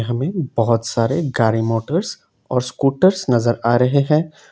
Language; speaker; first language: Hindi; non-native, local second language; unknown